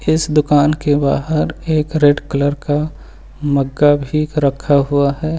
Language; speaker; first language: Hindi; native; Hindi